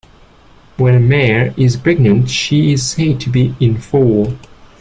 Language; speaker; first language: English; non-native, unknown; French